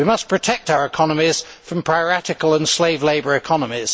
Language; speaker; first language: English; native; English